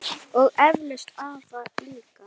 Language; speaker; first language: Icelandic; native; Icelandic